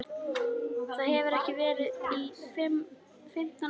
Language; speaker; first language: Icelandic; native; Icelandic